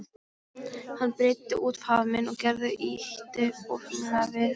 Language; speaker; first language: Icelandic; non-native, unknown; Polish